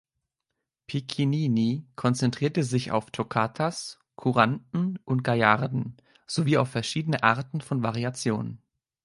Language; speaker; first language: German; native; German